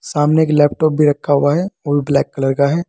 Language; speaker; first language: Hindi; native; Hindi